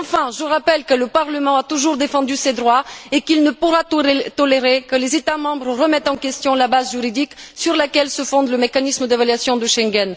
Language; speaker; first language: French; non-native, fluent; Bulgarian